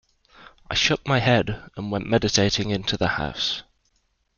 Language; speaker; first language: English; native; English